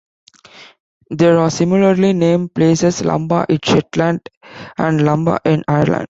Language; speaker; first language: English; non-native, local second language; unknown